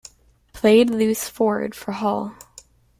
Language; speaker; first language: English; native; English